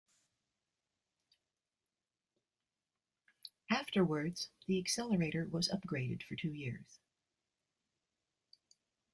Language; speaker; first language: English; native; English